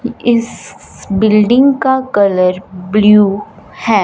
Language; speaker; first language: Hindi; non-native, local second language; Punjabi